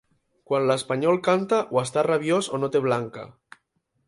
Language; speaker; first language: Catalan; native; Catalan